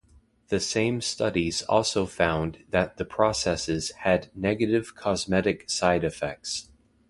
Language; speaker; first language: English; native; English